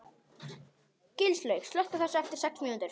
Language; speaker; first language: Icelandic; non-native, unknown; Polish